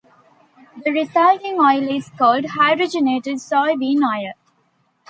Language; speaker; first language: English; non-native, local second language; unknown